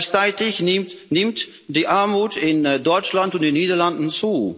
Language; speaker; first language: German; non-native, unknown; Dutch